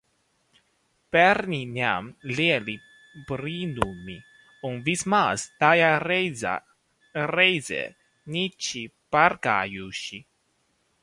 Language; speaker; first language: Latvian; non-native, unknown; Chinese